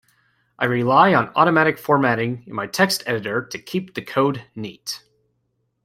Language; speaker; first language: English; native; English